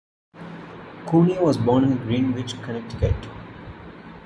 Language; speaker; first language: English; non-native, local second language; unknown